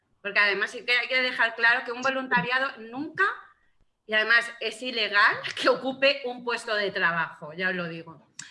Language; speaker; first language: Spanish; native; Spanish